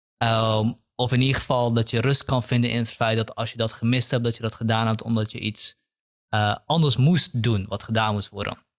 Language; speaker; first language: Dutch; early bilingual, other home language; Kurdish